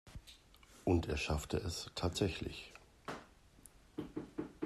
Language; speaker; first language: German; native; German